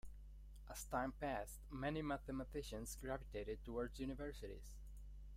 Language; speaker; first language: English; non-native, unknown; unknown